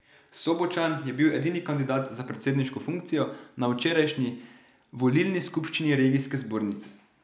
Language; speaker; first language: Slovenian; native; Slovenian